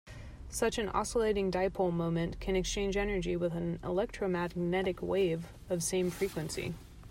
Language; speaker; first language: English; native; English